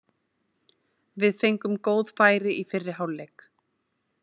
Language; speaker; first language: Icelandic; native; Icelandic